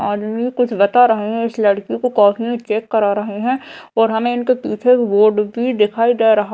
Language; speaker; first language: Hindi; native; Hindi